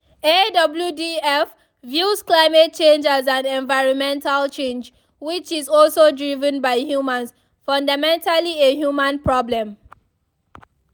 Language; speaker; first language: English; non-native, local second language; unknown